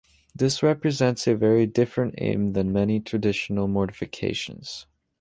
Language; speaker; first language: English; native; English